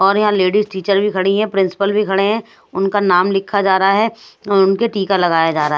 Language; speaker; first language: Hindi; non-native, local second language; Punjabi